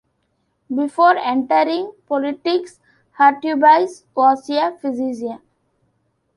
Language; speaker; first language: English; non-native, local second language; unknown